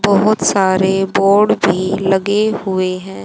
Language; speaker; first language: Hindi; native; Hindi